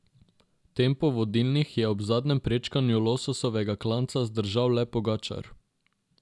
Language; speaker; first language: Slovenian; non-native, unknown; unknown